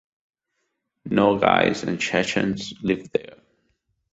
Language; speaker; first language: English; non-native, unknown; Catalan